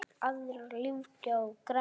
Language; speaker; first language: Icelandic; native; Icelandic